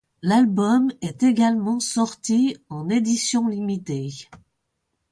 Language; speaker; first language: French; native; French